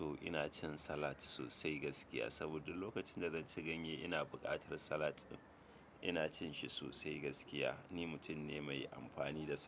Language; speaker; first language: Hausa; native; Hausa